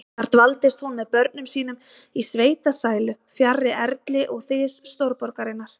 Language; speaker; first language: Icelandic; native; Icelandic